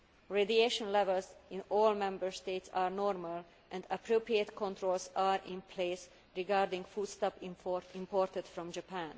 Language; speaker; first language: English; non-native, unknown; Hungarian